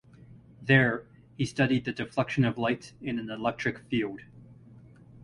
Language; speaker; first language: English; native; English